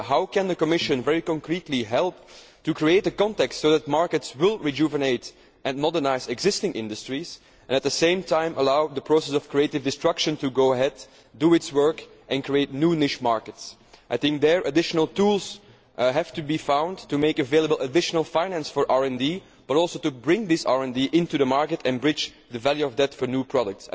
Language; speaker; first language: English; non-native, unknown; Dutch